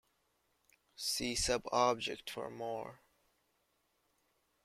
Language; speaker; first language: English; native; English